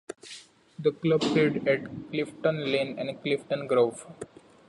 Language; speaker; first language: English; non-native, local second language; Marathi